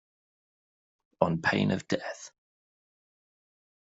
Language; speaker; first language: English; native; English